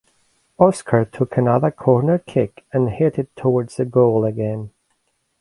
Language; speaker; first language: English; non-native, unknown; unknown